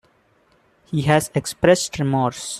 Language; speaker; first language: English; non-native, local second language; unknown